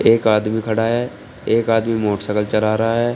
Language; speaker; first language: Hindi; native; Hindi